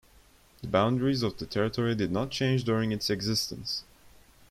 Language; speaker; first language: English; non-native, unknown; Turkish